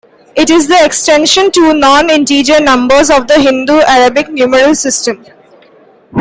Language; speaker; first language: English; non-native, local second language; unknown